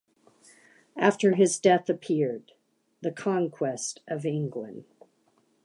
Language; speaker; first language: English; native; English